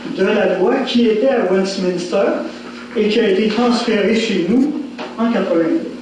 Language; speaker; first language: French; native; French